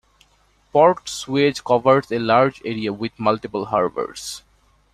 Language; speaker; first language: English; non-native, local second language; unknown